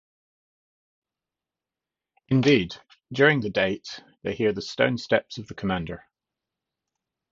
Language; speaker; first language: English; native; English